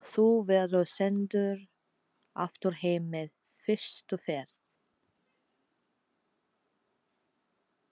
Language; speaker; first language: Icelandic; non-native, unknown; Filipino